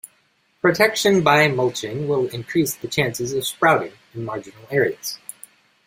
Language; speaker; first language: English; native; English